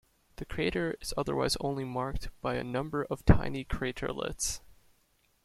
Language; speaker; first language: English; native; English